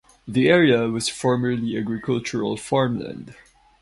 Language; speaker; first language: English; non-native, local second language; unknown